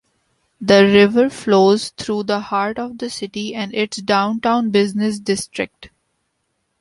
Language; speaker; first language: English; non-native, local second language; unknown